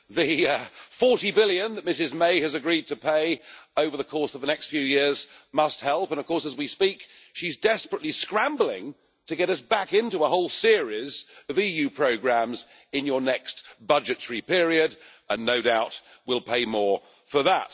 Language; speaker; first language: English; native; English